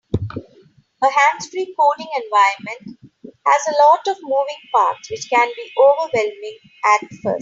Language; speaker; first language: English; non-native, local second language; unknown